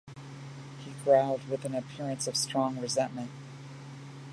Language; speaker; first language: English; native; English